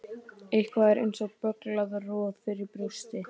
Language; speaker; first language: Icelandic; native; Icelandic